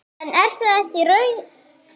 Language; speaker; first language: Icelandic; native; Icelandic